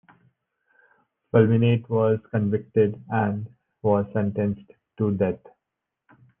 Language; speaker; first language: English; non-native, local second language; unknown